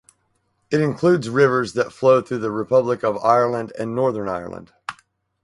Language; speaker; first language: English; native; English